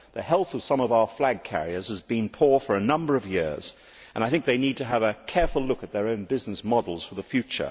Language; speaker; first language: English; native; English